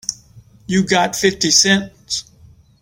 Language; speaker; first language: English; native; English